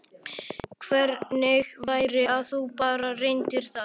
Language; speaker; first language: Icelandic; native; Icelandic